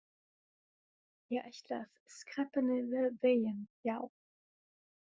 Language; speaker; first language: Icelandic; non-native, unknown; German